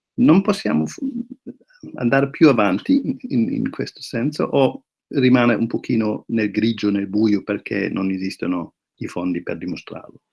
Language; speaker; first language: Italian; native; Italian